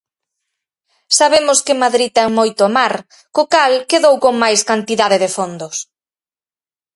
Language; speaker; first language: Galician; native; Galician